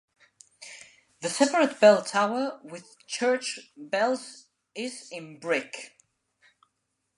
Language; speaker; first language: English; non-native, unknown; Spanish